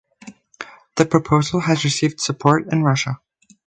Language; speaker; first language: English; native; English